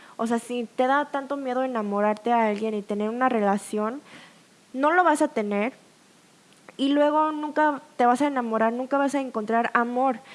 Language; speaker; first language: Spanish; early bilingual, other home language; Korean